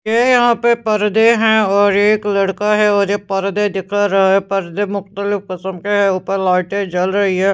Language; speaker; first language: Hindi; non-native, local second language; Punjabi